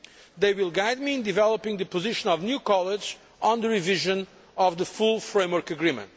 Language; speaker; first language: English; non-native, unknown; Portuguese